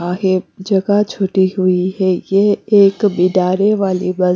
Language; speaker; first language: Hindi; non-native, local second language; Punjabi